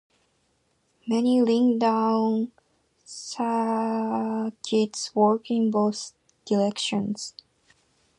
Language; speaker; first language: English; non-native, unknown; Japanese